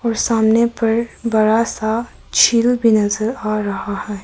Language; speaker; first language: Hindi; early bilingual, other home language; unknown